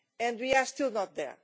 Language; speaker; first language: English; non-native, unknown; Portuguese